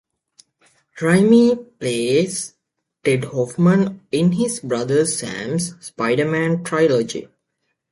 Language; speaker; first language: English; native; English